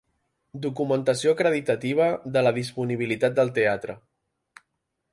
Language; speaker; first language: Catalan; native; Catalan